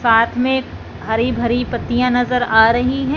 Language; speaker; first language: Hindi; non-native, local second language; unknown